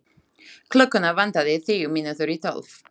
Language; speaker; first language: Icelandic; non-native, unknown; Slovak